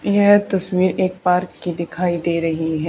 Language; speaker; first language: Hindi; native; Hindi